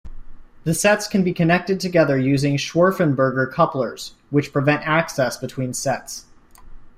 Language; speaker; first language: English; native; English